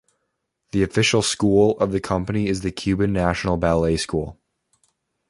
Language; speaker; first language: English; native; English